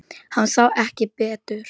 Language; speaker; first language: Icelandic; non-native, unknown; Polish